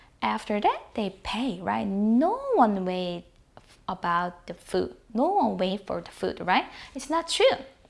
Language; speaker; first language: English; non-native, fluent; Korean